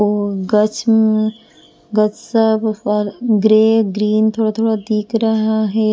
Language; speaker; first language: Hindi; non-native, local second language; Bhojpuri